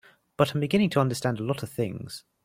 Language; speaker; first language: English; native; English